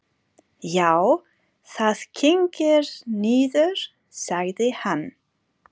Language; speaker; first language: Icelandic; non-native, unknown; German